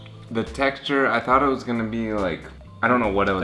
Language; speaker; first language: English; native; English